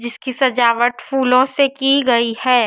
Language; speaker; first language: Hindi; native; Hindi